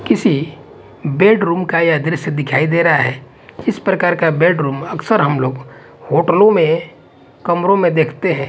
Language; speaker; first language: Hindi; non-native, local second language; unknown